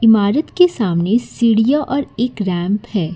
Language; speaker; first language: Hindi; non-native, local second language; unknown